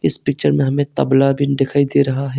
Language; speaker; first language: Hindi; early bilingual, other home language; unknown